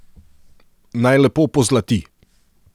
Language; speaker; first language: Slovenian; non-native, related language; Serbian